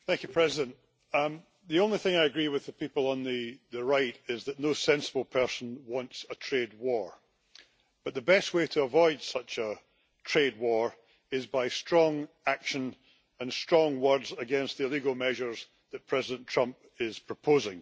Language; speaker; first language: English; native; English